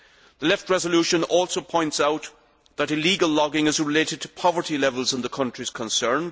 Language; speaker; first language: English; native; English